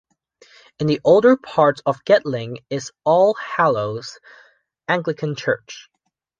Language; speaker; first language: English; non-native, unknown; Chinese